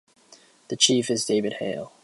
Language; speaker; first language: English; native; English